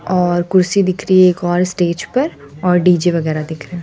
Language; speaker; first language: Hindi; native; Hindi